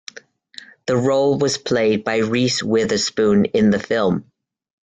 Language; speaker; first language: English; native; English